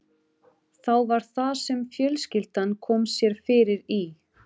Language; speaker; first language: Icelandic; non-native, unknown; Portuguese